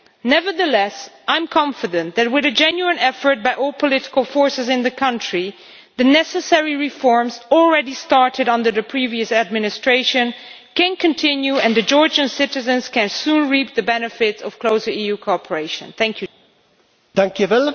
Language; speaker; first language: English; non-native, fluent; Dutch